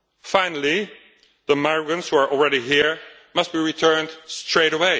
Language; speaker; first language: English; non-native, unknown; Dutch